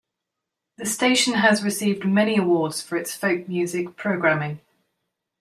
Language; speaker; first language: English; native; English